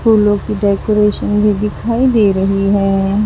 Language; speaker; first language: Hindi; native; Hindi